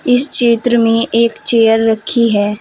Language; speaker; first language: Hindi; native; Hindi